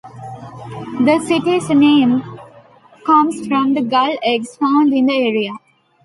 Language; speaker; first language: English; non-native, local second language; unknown